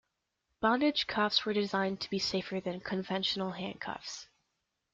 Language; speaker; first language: English; native; English